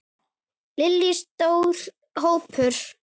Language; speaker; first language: Icelandic; native; Icelandic